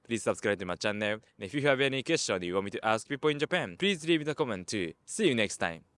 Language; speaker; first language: English; non-native, fluent; Japanese